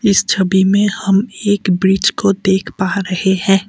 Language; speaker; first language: Hindi; non-native, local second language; Assamese